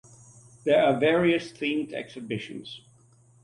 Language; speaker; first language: English; native; English